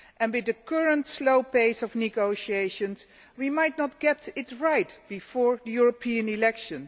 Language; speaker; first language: English; non-native, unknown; Dutch